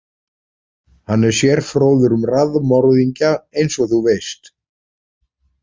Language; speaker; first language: Icelandic; native; Icelandic